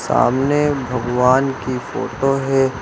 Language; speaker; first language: Hindi; native; Hindi